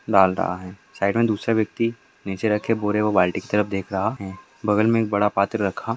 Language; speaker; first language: Hindi; non-native, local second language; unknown